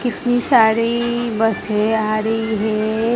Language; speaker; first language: Hindi; non-native, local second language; Gujarati